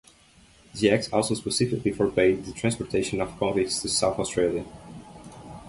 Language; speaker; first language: English; native; English